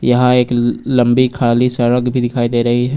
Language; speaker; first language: Hindi; native; Hindi